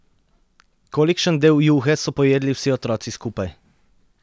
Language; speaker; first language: Slovenian; native; Slovenian